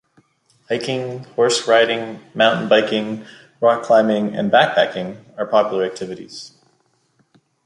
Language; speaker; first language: English; native; English